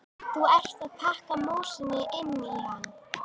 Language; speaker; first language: Icelandic; native; Icelandic